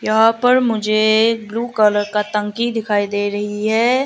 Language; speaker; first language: Hindi; non-native, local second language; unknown